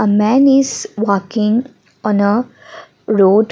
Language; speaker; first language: English; non-native, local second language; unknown